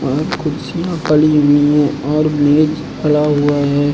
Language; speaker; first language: Hindi; native; Hindi